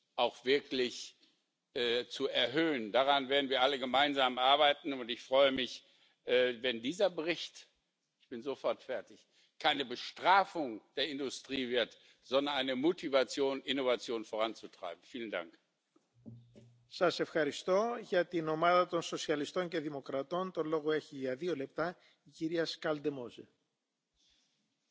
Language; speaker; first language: English; native; English